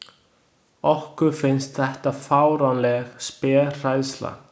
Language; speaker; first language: Icelandic; non-native, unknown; Chinese